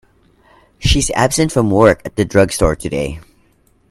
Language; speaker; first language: English; non-native, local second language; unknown